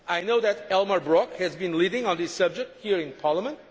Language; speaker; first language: English; non-native, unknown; Portuguese